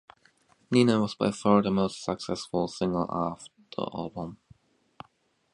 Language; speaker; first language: English; native; English